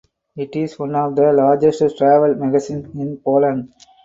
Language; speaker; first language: English; non-native, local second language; Tamil